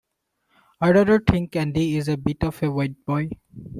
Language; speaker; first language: English; non-native, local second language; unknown